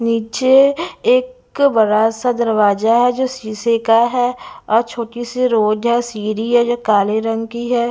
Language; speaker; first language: Hindi; non-native, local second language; Punjabi